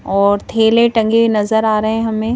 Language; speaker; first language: Hindi; native; Hindi